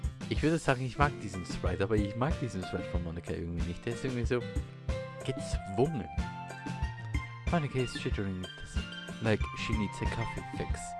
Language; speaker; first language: German; native; German